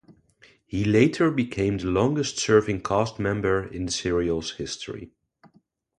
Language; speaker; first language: English; non-native, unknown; Dutch